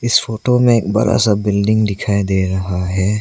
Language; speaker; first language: Hindi; non-native, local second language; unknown